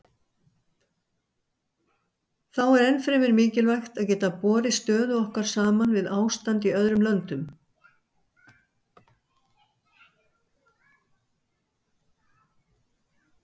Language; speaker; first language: Icelandic; native; Icelandic